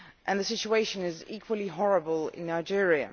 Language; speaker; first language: English; non-native, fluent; Dutch